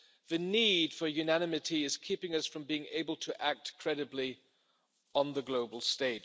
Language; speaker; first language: English; non-native, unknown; German